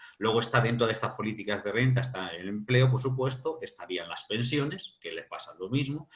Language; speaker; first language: Spanish; native; Spanish